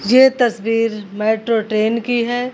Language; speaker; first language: Hindi; native; Hindi